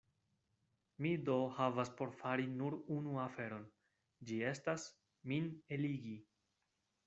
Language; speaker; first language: Esperanto; non-native, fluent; Spanish